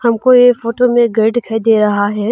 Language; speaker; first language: Hindi; non-native, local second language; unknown